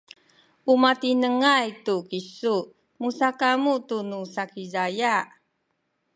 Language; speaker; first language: Sakizaya; non-native, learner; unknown